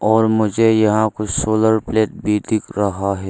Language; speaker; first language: Hindi; non-native, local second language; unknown